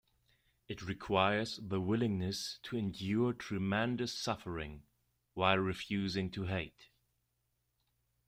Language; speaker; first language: English; non-native, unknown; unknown